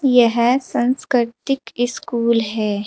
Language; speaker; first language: Hindi; native; Hindi